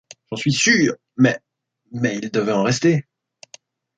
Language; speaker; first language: French; native; French